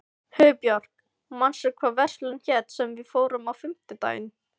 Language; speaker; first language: Icelandic; non-native, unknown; Filipino